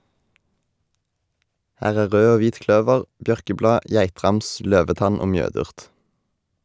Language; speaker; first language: Norwegian; native; Norwegian